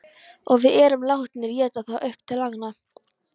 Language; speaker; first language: Icelandic; non-native, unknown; Polish